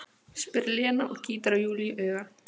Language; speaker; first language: Icelandic; non-native, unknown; Polish